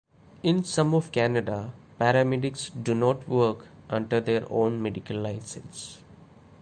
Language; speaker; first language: English; non-native, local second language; Malayalam